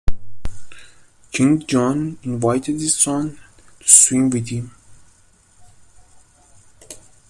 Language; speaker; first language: English; native; English